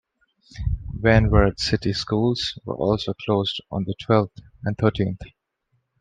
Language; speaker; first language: English; non-native, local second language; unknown